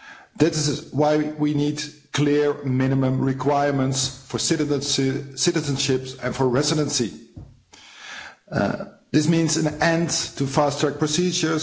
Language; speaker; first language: English; non-native, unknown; Dutch